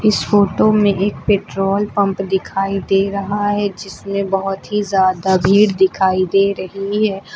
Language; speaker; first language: Hindi; native; Hindi